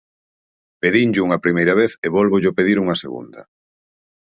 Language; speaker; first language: Galician; native; Galician